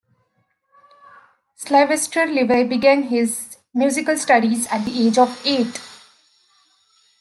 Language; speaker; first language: English; native; English